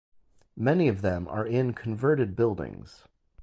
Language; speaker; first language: English; native; English